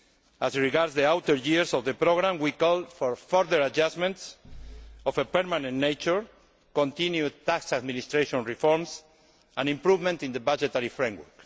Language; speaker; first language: English; non-native, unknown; Spanish